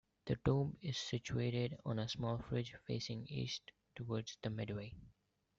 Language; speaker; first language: English; non-native, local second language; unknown